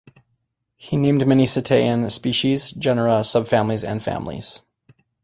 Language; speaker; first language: English; native; English